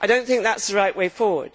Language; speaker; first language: English; native; English